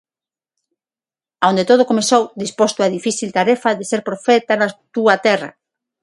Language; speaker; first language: Galician; non-native, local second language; Spanish